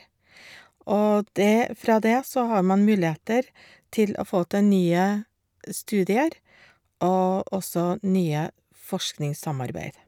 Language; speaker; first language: Norwegian; non-native, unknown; English